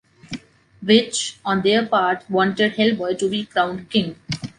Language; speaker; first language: English; non-native, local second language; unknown